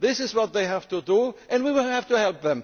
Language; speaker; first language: English; non-native, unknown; German